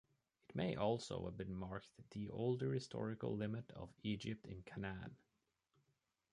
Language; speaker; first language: English; native; English